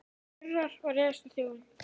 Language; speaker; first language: Icelandic; native; Icelandic